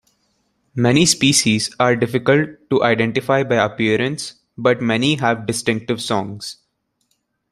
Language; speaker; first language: English; non-native, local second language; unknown